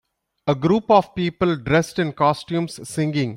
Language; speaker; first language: English; non-native, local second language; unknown